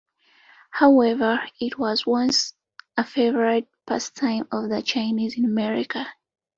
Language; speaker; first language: English; non-native, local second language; Ganda